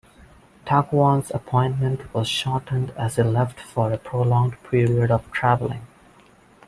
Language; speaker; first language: English; non-native, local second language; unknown